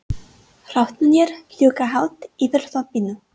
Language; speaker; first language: Icelandic; non-native, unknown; English